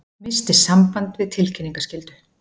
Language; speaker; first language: Icelandic; native; Icelandic